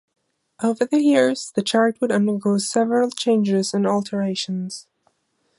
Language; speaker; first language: English; non-native, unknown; German